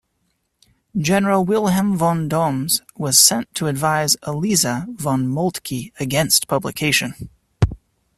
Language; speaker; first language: English; native; English